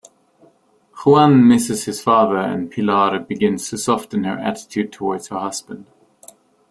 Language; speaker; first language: English; non-native, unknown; German